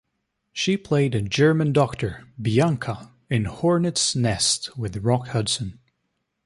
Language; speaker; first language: English; native; English